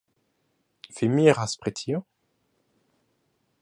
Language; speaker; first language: Esperanto; non-native, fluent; French